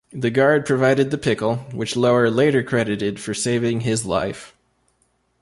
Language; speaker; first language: English; native; English